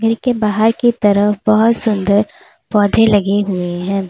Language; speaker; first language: Hindi; native; Hindi